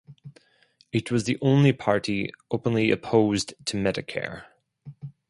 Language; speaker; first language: English; non-native, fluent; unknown